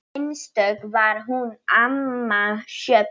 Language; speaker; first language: Icelandic; non-native, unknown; Polish